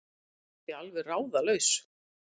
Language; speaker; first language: Icelandic; native; Icelandic